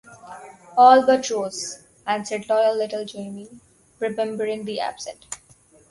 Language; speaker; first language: English; non-native, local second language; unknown